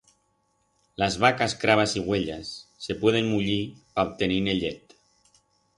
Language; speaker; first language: Aragonese; non-native, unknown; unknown